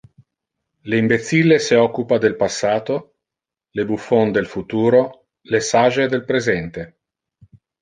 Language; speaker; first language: Interlingua; non-native, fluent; Italian